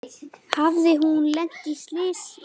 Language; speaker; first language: Icelandic; native; Icelandic